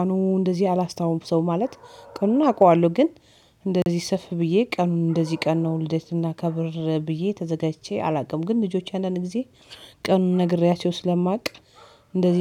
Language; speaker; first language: Amharic; native; Amharic